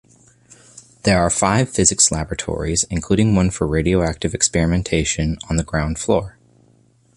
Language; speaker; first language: English; native; English